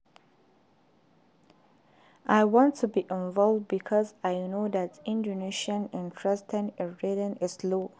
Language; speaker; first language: English; non-native, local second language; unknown